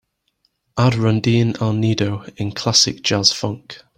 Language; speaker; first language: English; native; English